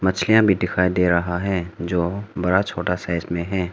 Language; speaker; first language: Hindi; non-native, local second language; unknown